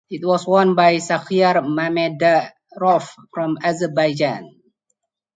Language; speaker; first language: English; non-native, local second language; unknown